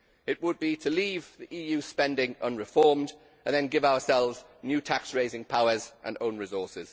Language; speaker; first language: English; native; English